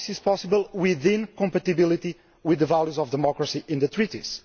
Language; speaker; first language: English; non-native, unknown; Portuguese